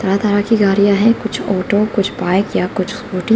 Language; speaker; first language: Hindi; non-native, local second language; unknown